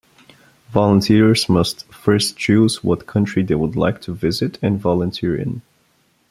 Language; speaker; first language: English; non-native, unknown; Bulgarian